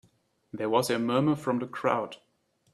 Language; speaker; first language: English; non-native, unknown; German